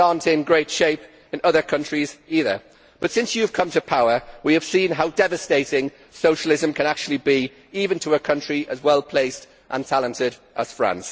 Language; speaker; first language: English; native; English